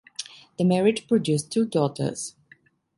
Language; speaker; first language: English; non-native, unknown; Italian